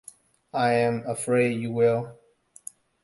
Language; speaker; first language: English; non-native, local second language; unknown